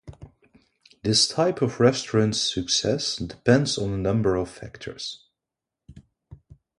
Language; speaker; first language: English; non-native, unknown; Dutch